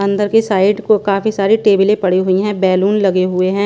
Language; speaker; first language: Hindi; non-native, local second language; Punjabi